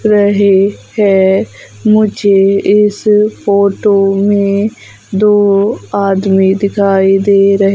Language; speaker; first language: Hindi; native; Hindi